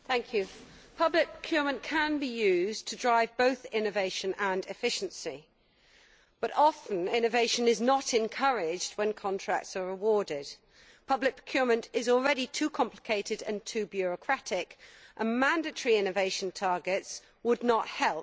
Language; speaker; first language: English; native; English